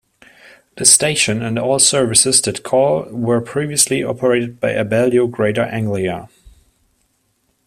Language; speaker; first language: English; non-native, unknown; German